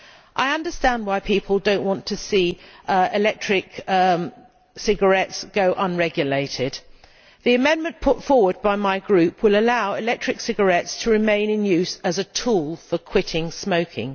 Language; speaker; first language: English; native; English